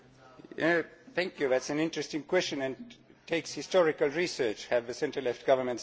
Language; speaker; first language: English; non-native, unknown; Estonian